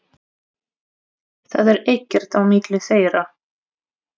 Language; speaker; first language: Icelandic; non-native, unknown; Russian